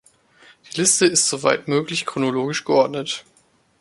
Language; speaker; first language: German; native; German